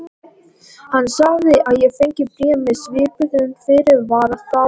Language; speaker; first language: Icelandic; non-native, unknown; Latvian